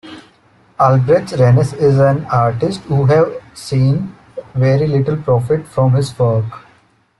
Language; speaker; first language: English; non-native, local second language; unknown